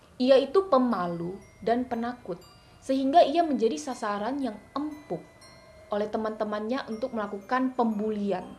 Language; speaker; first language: Indonesian; non-native, local second language; Hakka Chinese